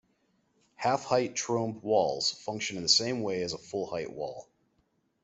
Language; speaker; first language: English; native; English